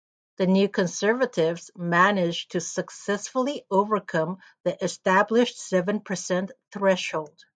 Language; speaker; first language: English; native; English